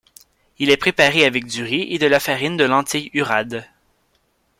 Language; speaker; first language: French; native; French